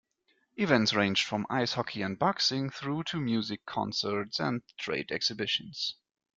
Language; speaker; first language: English; non-native, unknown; German